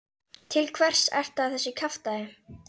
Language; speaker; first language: Icelandic; native; Icelandic